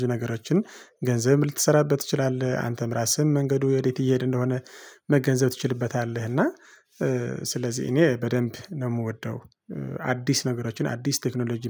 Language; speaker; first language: Amharic; non-native, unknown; Tigrinya